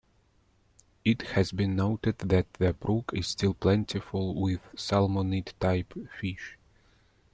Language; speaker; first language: English; non-native, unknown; Russian